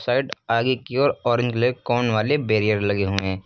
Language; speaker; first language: Hindi; native; Hindi